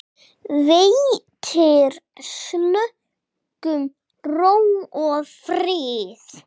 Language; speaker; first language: Icelandic; non-native, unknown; English